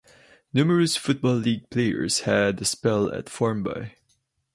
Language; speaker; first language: English; non-native, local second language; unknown